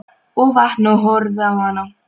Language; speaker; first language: Icelandic; non-native, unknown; Polish